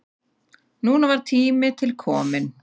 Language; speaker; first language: Icelandic; native; Icelandic